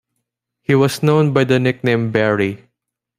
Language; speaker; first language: English; non-native, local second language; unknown